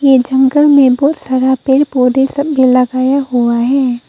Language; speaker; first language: Hindi; non-native, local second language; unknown